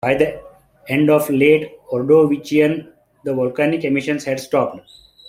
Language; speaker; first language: English; non-native, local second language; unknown